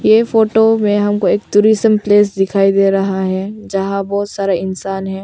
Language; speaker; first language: Hindi; early bilingual, other home language; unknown